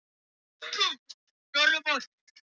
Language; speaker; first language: Icelandic; non-native, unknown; Polish